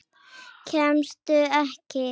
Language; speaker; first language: Icelandic; native; Icelandic